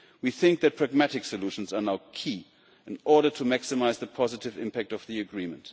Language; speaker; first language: English; non-native, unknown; German